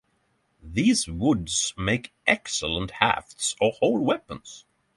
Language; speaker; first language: English; non-native, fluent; Norwegian